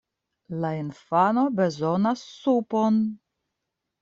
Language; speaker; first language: Esperanto; non-native, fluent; Russian